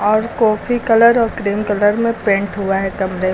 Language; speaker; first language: Hindi; native; Hindi